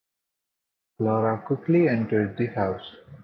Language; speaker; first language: English; non-native, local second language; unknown